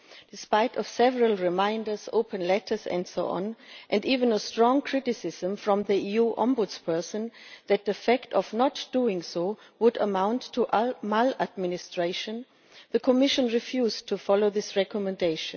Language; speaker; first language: English; non-native, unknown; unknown